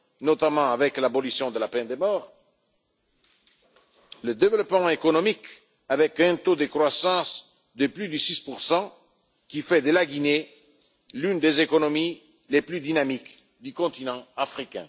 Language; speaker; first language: French; non-native, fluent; Italian